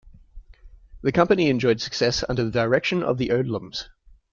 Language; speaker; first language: English; native; English